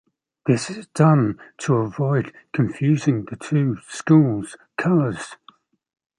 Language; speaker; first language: English; native; English